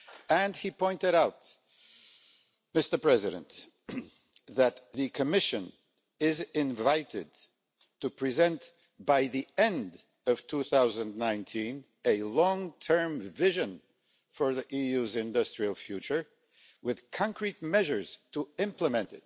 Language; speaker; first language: English; non-native, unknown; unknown